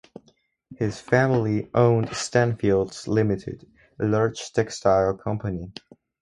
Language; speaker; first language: English; non-native, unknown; Spanish